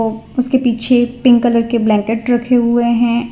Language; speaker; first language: Hindi; non-native, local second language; Gujarati